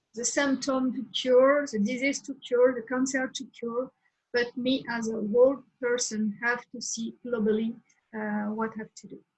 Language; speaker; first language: English; non-native, learner; French